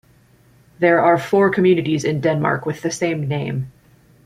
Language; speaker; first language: English; native; English